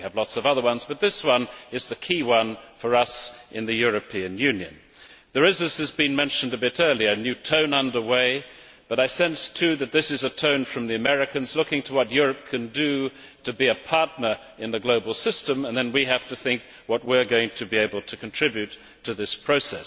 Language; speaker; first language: English; native; English